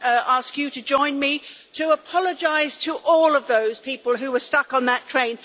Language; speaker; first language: English; native; English